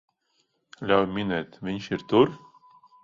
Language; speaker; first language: Latvian; non-native, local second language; Russian